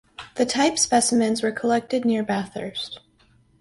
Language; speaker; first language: English; native; English